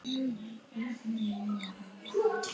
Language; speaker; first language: Icelandic; native; Icelandic